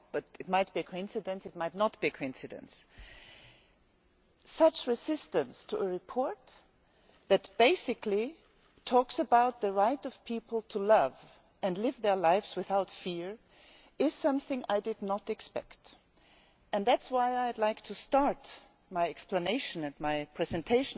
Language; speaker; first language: English; non-native, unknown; German